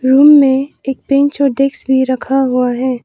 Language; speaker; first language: Hindi; non-native, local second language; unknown